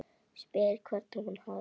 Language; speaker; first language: Icelandic; native; Icelandic